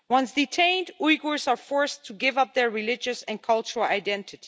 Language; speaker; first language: English; non-native, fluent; Dutch